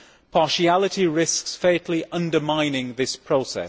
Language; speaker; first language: English; native; English